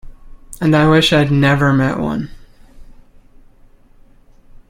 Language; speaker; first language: English; native; English